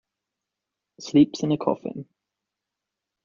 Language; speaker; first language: English; native; English